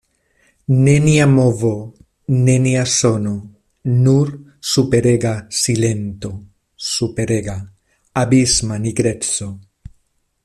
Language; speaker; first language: Esperanto; non-native, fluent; Spanish